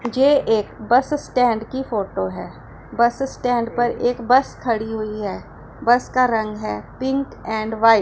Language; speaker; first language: Hindi; non-native, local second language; Punjabi